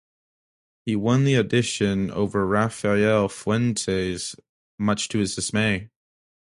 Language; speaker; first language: English; native; English